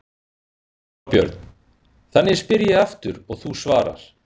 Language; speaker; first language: Icelandic; native; Icelandic